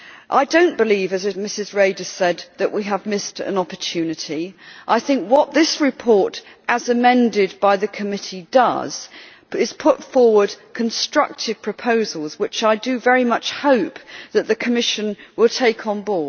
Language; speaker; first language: English; native; English